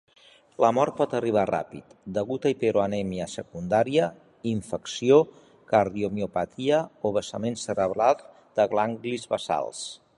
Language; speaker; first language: Catalan; native; Catalan